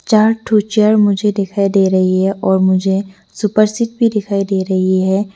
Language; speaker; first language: Hindi; non-native, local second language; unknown